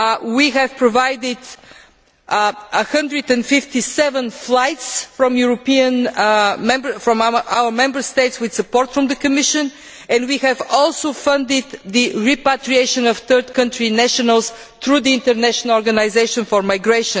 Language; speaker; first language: English; non-native, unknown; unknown